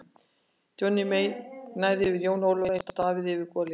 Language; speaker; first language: Icelandic; native; Icelandic